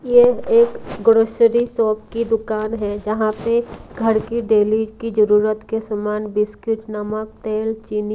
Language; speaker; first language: Hindi; non-native, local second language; Punjabi